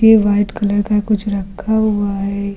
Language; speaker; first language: Hindi; native; Hindi